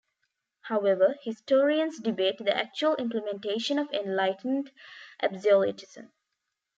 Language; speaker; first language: English; non-native, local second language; Tamil